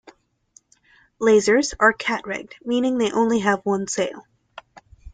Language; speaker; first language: English; native; English